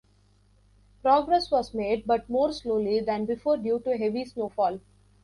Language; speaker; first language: English; non-native, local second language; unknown